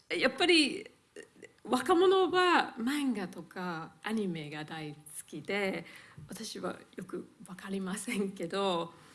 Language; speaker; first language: Japanese; non-native, fluent; English